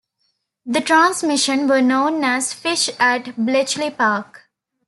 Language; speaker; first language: English; non-native, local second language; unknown